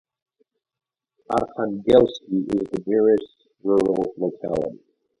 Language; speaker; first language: English; native; English